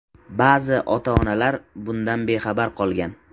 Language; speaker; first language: Uzbek; native; Uzbek